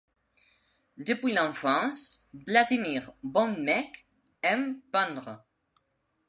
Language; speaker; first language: French; non-native, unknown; Spanish